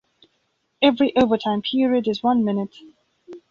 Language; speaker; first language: English; non-native, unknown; Belarusian